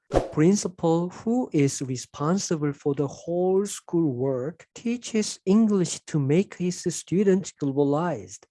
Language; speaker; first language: English; non-native, fluent; Korean